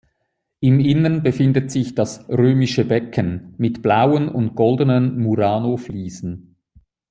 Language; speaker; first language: German; native; German